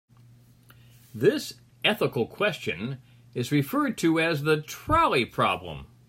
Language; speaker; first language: English; native; English